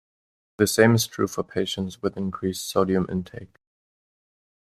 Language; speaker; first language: English; non-native, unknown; German